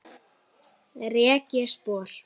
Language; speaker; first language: Icelandic; native; Icelandic